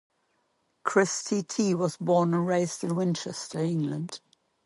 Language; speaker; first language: English; non-native, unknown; German